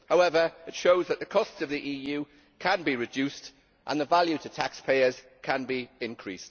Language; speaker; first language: English; native; English